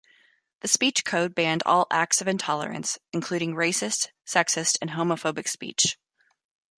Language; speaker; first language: English; native; English